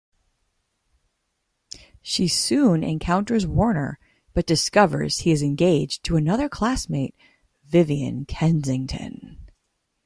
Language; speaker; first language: English; native; English